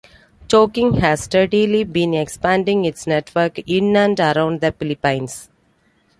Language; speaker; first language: English; non-native, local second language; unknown